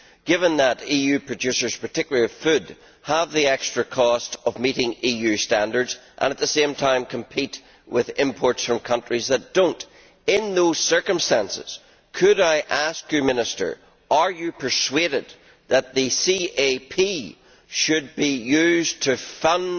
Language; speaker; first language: English; native; English